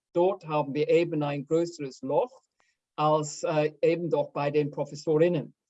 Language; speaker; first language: German; non-native, fluent; English